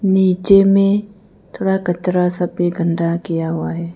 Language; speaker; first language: Hindi; non-native, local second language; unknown